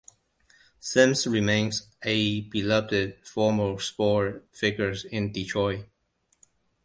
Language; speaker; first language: English; non-native, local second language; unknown